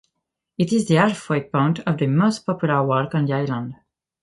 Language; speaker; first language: English; non-native, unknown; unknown